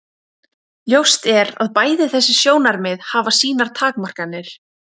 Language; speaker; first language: Icelandic; native; Icelandic